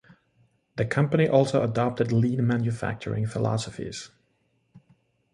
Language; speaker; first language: English; native; English